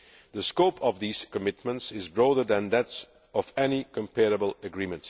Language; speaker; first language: English; non-native, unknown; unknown